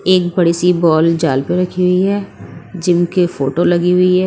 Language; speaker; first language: Hindi; non-native, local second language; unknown